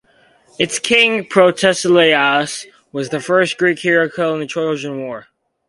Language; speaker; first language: English; native; English